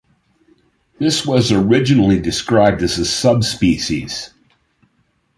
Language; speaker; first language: English; native; English